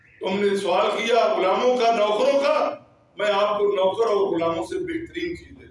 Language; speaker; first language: Urdu; non-native, local second language; Punjabi